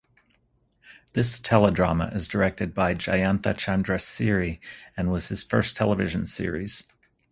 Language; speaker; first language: English; native; English